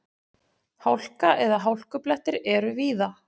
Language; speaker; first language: Icelandic; native; Icelandic